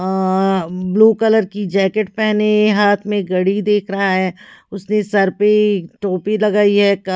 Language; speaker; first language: Hindi; native; Hindi